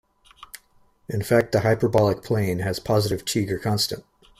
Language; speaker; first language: English; native; English